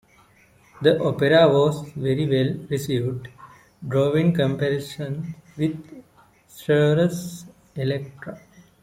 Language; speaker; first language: English; non-native, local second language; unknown